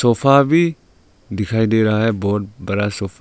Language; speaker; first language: Hindi; non-native, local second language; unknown